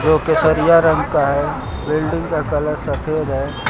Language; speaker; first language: Hindi; native; Hindi